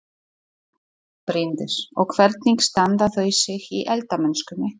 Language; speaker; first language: Icelandic; non-native, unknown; Polish